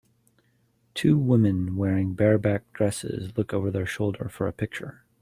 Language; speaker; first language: English; native; English